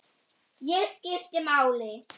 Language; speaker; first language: Icelandic; non-native, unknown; German